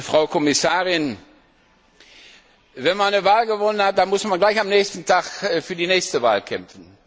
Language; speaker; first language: German; non-native, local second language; Luxembourgish